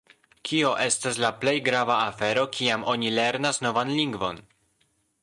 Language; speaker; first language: Esperanto; non-native, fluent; Polish